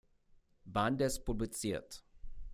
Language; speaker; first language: German; non-native, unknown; English